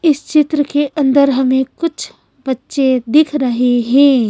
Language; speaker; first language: Hindi; native; Hindi